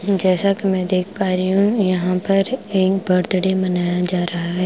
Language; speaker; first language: Hindi; non-native, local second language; Punjabi